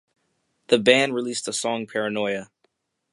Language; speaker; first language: English; native; English